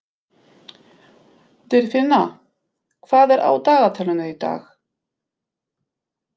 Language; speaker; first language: Icelandic; non-native, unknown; Polish